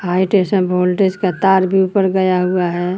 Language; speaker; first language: Hindi; native; Hindi